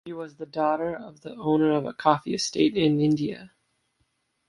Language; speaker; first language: English; native; English